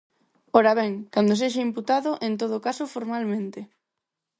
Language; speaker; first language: Galician; non-native, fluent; Spanish